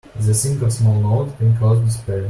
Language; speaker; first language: English; non-native, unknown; Russian